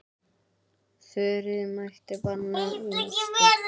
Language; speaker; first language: Icelandic; native; Icelandic